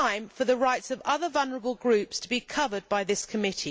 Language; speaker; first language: English; native; English